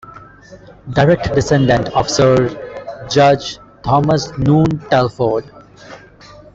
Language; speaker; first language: English; non-native, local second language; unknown